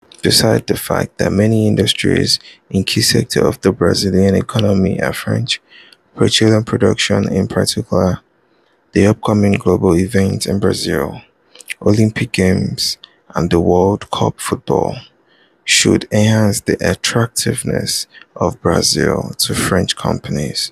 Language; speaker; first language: English; non-native, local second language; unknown